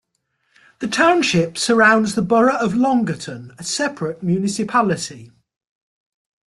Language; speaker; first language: English; native; English